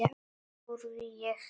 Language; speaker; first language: Icelandic; non-native, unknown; Polish